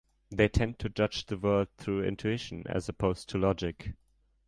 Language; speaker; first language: English; non-native, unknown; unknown